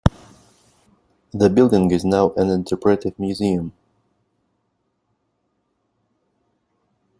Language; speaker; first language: English; native; English